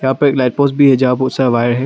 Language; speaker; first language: Hindi; early bilingual, other home language; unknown